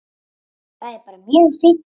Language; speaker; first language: Icelandic; native; Icelandic